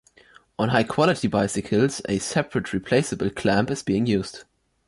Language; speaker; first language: English; non-native, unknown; German